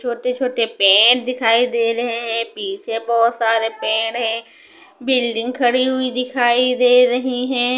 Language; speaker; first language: Hindi; non-native, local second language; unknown